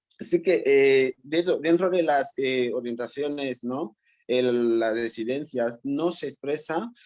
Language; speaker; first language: Spanish; non-native, local second language; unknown